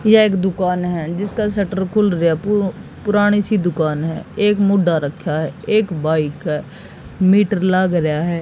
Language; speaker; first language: Hindi; native; Hindi